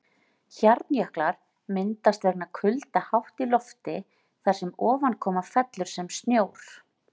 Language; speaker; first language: Icelandic; native; Icelandic